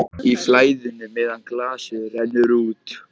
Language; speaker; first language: Icelandic; native; Icelandic